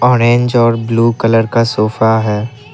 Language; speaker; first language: Hindi; non-native, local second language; Assamese